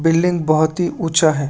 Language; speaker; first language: Hindi; non-native, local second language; Assamese